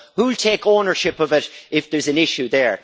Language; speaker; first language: English; native; English